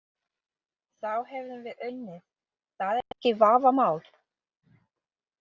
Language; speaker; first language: Icelandic; non-native, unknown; English